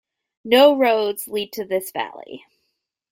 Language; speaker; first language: English; native; English